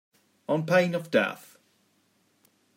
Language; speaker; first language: English; native; English